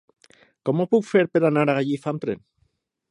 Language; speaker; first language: Catalan; non-native, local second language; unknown